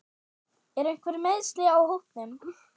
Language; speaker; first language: Icelandic; non-native, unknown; German